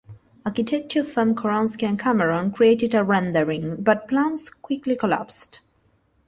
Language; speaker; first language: English; non-native, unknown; Spanish